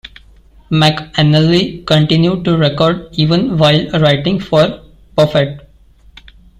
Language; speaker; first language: English; non-native, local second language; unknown